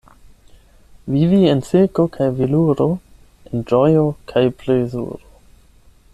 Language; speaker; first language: Esperanto; non-native, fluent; German